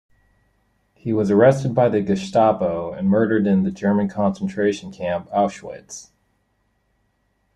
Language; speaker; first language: English; native; English